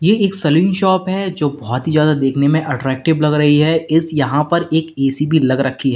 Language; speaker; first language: Hindi; native; Hindi